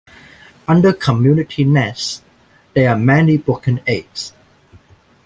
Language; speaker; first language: English; non-native, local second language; Cantonese